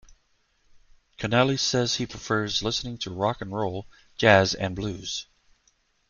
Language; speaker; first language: English; native; English